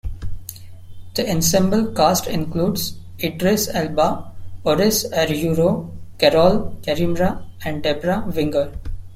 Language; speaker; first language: English; non-native, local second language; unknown